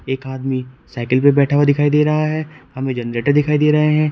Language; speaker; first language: Hindi; native; Hindi